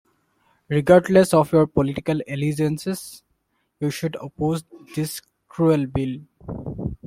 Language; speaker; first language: English; non-native, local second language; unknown